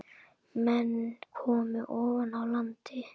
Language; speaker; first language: Icelandic; native; Icelandic